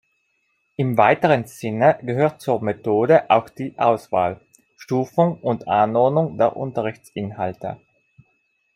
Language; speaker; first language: German; non-native, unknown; Italian